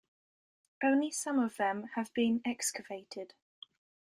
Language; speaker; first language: English; native; English